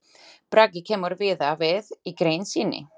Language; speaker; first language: Icelandic; non-native, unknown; Slovak